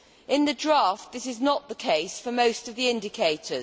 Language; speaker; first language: English; native; English